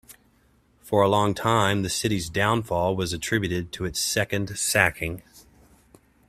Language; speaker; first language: English; native; English